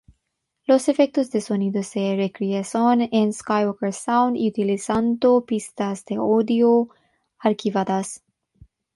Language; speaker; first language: Spanish; non-native, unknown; Bangla